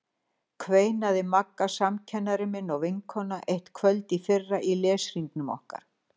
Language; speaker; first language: Icelandic; native; Icelandic